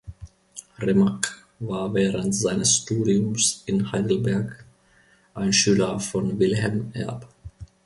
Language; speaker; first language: German; non-native, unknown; Finnish